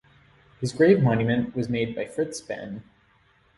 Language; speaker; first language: English; native; English